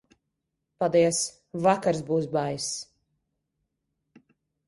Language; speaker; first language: Latvian; early bilingual, heritage; Latvian